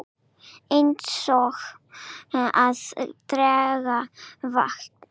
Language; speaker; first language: Icelandic; non-native, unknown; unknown